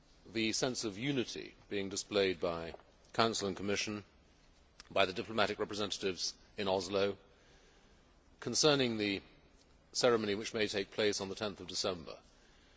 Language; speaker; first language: English; native; English